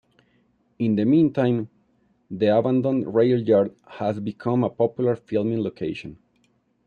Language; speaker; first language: English; non-native, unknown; Spanish